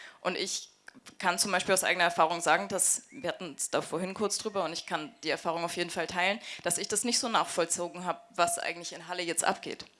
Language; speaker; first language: German; native; German